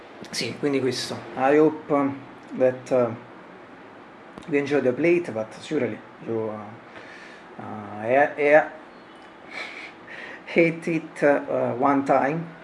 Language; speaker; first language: English; non-native, learner; Italian